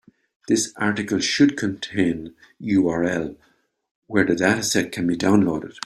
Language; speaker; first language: English; native; English